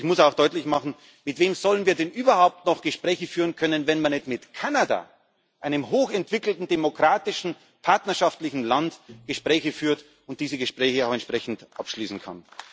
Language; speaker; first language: German; native; German